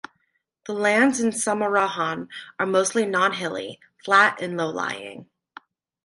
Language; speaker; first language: English; native; English